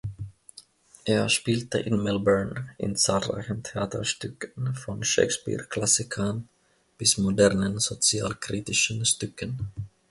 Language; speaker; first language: German; non-native, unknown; Finnish